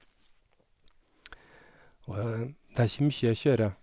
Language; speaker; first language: Norwegian; native; Norwegian